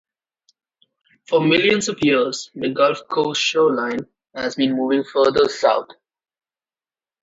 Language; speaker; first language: English; non-native, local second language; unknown